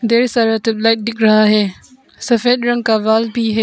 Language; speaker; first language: Hindi; non-native, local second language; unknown